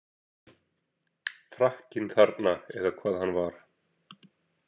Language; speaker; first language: Icelandic; native; Icelandic